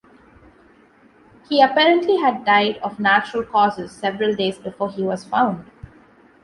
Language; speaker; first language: English; non-native, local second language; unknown